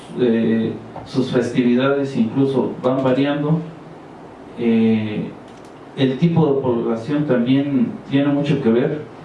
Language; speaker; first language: Spanish; native; Spanish